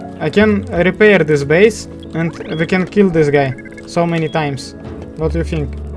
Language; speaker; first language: English; non-native, learner; Russian